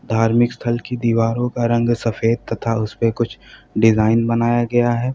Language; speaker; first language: Hindi; native; Hindi